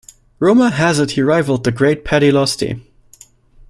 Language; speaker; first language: English; non-native, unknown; German